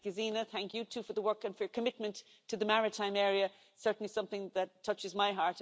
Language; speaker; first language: English; native; English